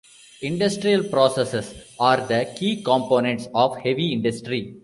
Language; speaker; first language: English; non-native, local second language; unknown